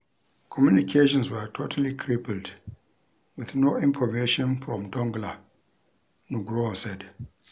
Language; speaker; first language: English; non-native, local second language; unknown